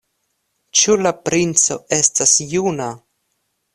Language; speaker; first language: Esperanto; non-native, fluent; Russian